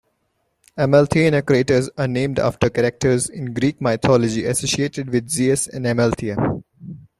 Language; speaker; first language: English; non-native, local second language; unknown